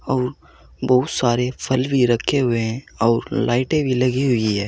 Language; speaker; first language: Hindi; native; Hindi